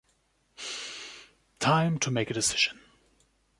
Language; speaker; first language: English; non-native, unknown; German